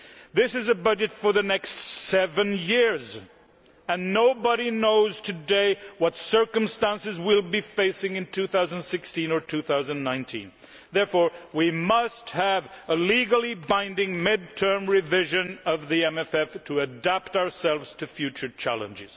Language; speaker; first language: English; non-native, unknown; Swedish